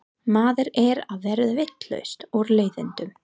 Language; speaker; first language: Icelandic; non-native, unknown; English